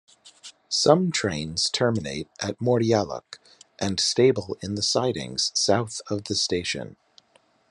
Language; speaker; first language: English; native; English